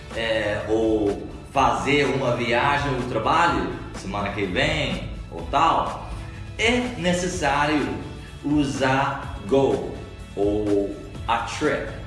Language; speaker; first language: Portuguese; non-native, fluent; English